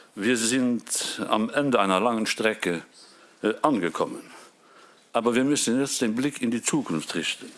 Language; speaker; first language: German; non-native, local second language; Luxembourgish